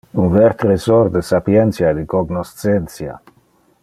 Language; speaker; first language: Interlingua; non-native, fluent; Dutch